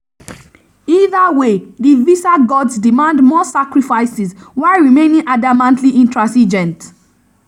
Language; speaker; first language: English; non-native, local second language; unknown